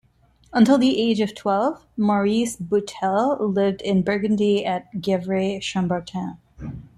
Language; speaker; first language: English; non-native, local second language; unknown